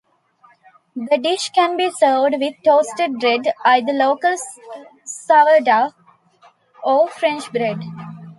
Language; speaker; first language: English; non-native, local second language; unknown